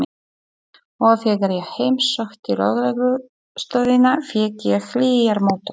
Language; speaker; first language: Icelandic; non-native, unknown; Polish